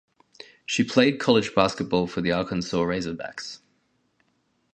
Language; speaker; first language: English; native; English